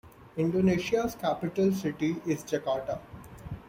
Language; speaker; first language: English; non-native, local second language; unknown